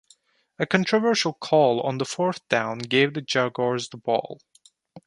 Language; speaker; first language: English; non-native, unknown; Turkish